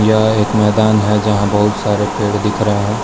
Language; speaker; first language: Hindi; non-native, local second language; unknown